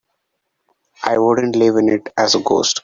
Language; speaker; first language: English; non-native, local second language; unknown